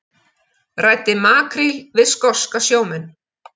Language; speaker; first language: Icelandic; native; Icelandic